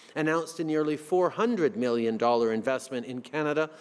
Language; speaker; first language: English; native; English